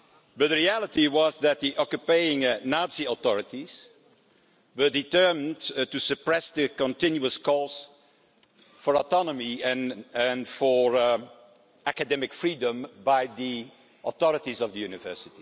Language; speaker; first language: English; non-native, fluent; Dutch